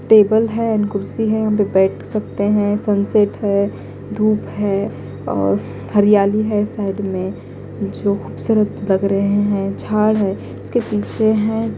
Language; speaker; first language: Hindi; non-native, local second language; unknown